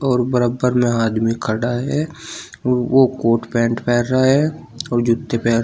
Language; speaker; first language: Hindi; native; Hindi